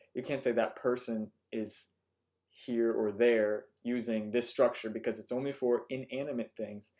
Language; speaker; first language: English; native; English